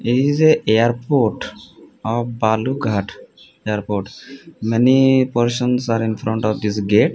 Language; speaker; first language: English; non-native, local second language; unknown